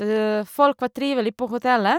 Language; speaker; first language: Norwegian; non-native, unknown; Serbian